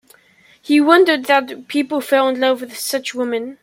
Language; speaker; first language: English; native; English